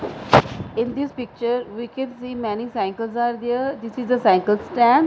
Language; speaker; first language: English; non-native, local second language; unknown